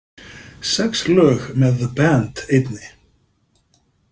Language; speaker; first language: Icelandic; native; Icelandic